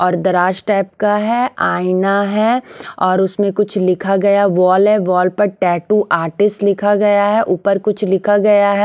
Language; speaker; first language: Hindi; non-native, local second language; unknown